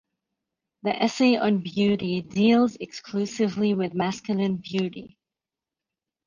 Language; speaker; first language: English; native; English